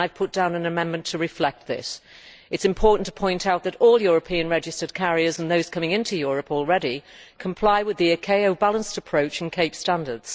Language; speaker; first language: English; native; English